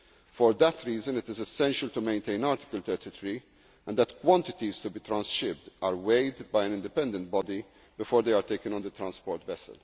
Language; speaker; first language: English; non-native, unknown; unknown